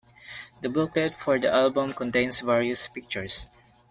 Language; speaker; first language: English; non-native, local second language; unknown